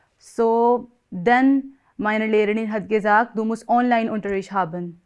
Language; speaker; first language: German; non-native, learner; Arabic